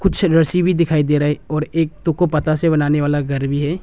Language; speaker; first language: Hindi; non-native, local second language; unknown